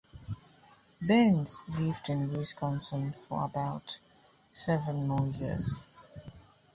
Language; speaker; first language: English; native; English